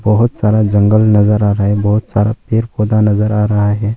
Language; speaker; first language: Hindi; non-native, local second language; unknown